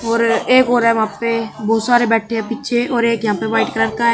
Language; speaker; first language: Hindi; native; Hindi